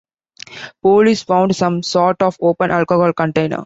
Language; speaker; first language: English; non-native, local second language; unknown